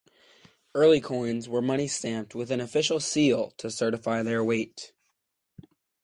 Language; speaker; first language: English; native; English